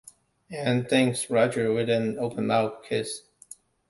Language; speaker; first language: English; non-native, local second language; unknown